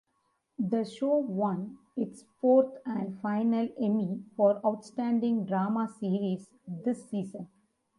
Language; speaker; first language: English; non-native, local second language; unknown